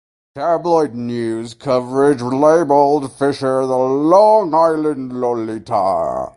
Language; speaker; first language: English; native; English